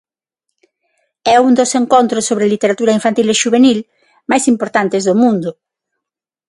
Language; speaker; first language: Galician; non-native, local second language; Spanish